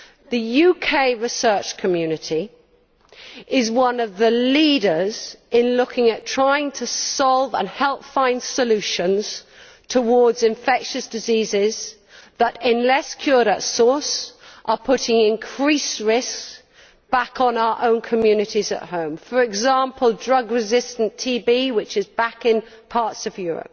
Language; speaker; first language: English; native; English